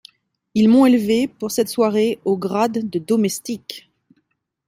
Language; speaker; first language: French; native; French